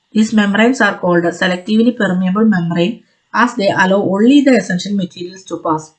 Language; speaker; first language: English; non-native, local second language; Malayalam